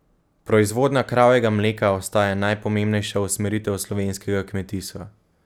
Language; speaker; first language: Slovenian; native; Slovenian